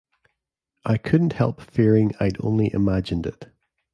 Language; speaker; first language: English; native; English